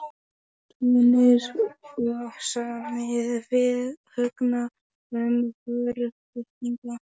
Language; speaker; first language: Icelandic; non-native, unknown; Polish